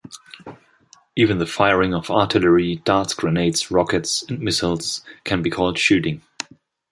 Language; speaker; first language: English; non-native, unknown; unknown